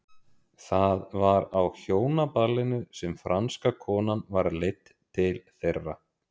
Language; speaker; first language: Icelandic; native; Icelandic